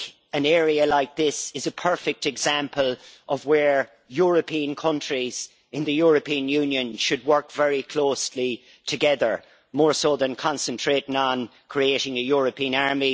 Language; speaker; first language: English; native; English